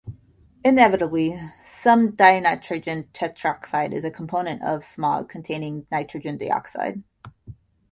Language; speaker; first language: English; native; English